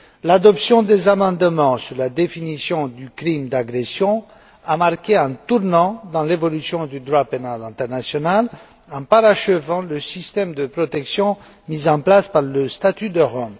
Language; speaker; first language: French; non-native, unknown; Romanian